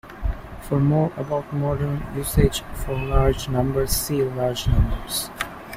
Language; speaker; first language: English; native; English